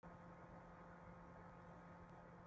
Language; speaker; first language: Icelandic; native; Icelandic